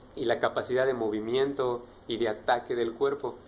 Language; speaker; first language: Spanish; native; Spanish